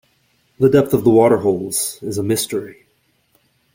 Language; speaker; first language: English; native; English